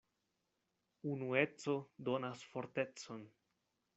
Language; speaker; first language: Esperanto; non-native, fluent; Spanish